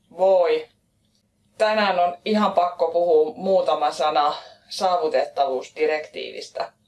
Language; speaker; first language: Finnish; native; Finnish